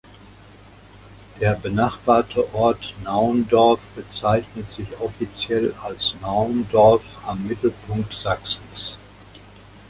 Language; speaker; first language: German; native; German